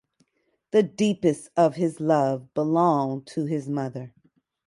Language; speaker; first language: English; native; English